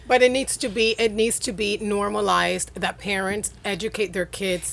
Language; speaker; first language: English; non-native, fluent; Spanish